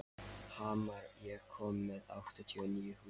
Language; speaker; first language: Icelandic; non-native, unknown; Lithuanian